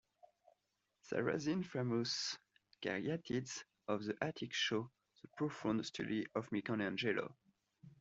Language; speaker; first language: English; non-native, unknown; French